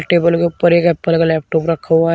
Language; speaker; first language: Hindi; native; Hindi